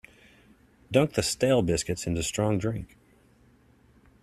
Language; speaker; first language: English; native; English